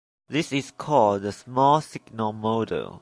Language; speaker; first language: English; non-native, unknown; Chinese